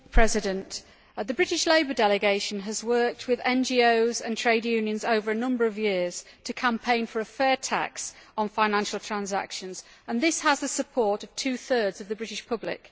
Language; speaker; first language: English; native; English